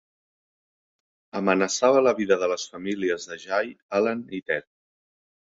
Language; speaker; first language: Catalan; native; Catalan